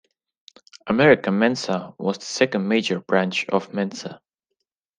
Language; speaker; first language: English; non-native, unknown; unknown